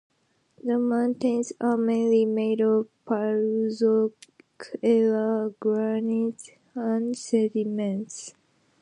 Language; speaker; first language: English; non-native, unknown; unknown